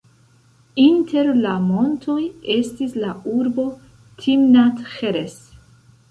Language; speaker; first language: Esperanto; non-native, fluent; Central Kurdish